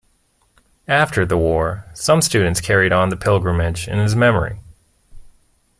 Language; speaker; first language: English; native; English